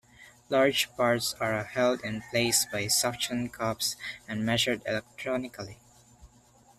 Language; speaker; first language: English; non-native, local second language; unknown